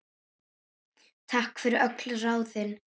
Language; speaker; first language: Icelandic; native; Icelandic